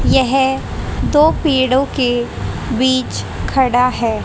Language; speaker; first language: Hindi; native; Hindi